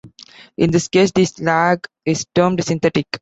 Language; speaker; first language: English; non-native, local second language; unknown